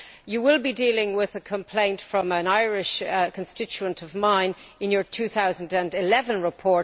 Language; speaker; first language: English; native; English